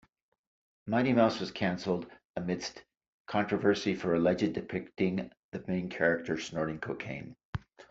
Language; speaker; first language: English; native; English